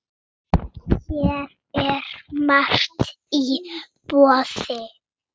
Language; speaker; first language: Icelandic; native; Icelandic